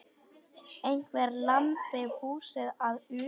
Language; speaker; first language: Icelandic; non-native, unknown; Polish